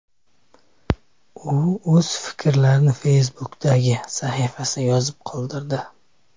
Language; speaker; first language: Uzbek; native; Uzbek